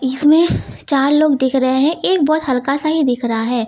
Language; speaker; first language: Hindi; native; Hindi